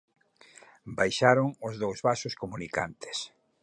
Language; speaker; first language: Galician; native; Galician